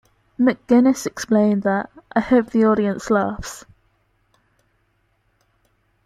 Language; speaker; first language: English; native; English